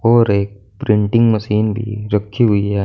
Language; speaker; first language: Hindi; native; Hindi